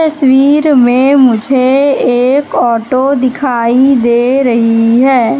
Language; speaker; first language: Hindi; native; Hindi